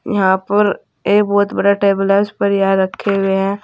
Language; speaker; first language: Hindi; native; Hindi